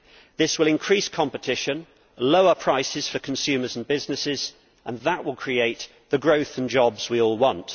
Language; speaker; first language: English; native; English